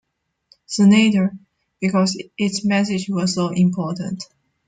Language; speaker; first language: English; non-native, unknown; Chinese